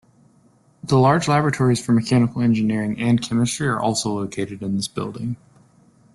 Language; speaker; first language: English; native; English